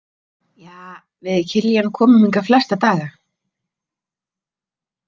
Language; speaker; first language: Icelandic; native; Icelandic